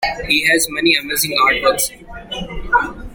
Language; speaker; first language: English; non-native, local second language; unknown